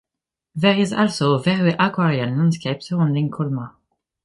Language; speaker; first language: English; non-native, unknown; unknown